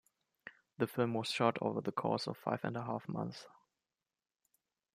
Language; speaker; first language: English; non-native, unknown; German